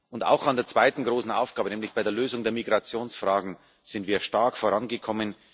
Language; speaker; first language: German; native; German